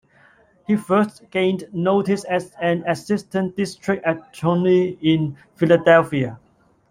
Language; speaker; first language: English; non-native, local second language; Cantonese